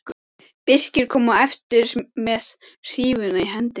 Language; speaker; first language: Icelandic; native; Icelandic